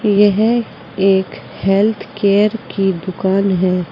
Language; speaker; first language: Hindi; native; Hindi